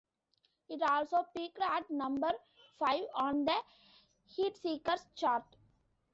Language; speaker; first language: English; non-native, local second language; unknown